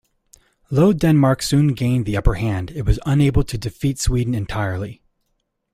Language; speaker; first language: English; native; English